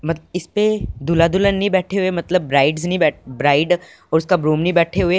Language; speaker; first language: Hindi; non-native, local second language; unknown